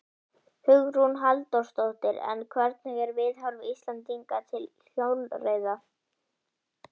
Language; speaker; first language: Icelandic; native; Icelandic